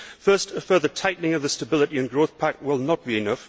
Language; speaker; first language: English; native; English